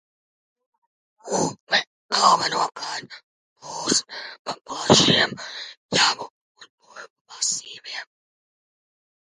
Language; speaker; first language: Latvian; native; Latvian